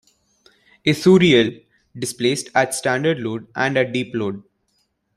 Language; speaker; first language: English; non-native, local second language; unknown